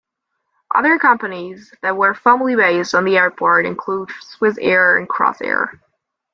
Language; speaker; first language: English; non-native, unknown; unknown